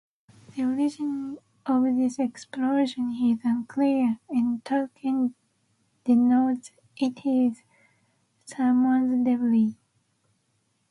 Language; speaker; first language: English; non-native, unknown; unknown